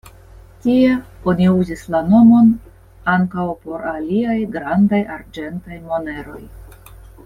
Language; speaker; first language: Esperanto; non-native, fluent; Russian